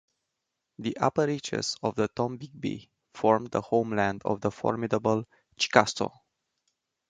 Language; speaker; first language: English; non-native, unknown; Romanian